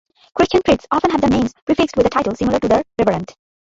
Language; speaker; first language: English; non-native, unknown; Bangla